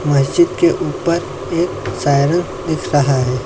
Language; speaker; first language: Hindi; native; Hindi